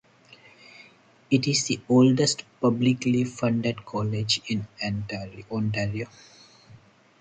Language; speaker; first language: English; non-native, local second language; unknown